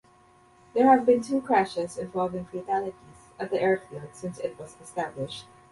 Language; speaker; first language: English; non-native, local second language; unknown